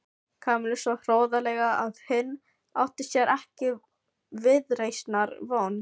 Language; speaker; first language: Icelandic; non-native, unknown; Filipino